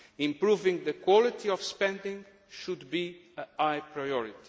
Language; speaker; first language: English; non-native, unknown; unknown